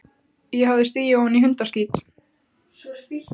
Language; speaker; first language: Icelandic; native; Icelandic